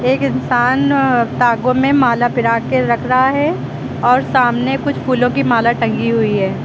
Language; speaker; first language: Hindi; native; Hindi